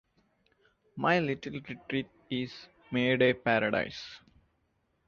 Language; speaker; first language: English; non-native, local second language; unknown